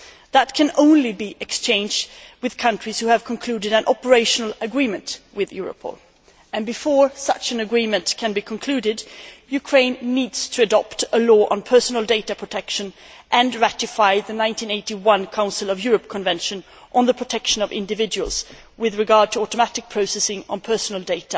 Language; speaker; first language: English; non-native, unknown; Swedish